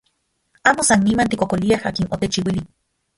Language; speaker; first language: Central Puebla Nahuatl; non-native, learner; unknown